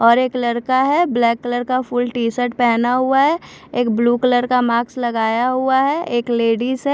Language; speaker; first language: Hindi; non-native, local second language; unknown